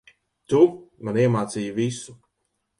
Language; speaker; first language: Latvian; native; Latvian